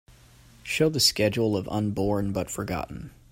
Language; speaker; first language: English; native; English